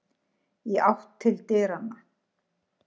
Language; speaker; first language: Icelandic; native; Icelandic